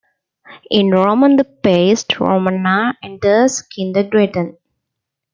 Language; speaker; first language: English; non-native, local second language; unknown